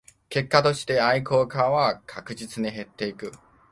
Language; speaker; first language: Japanese; non-native, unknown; Chinese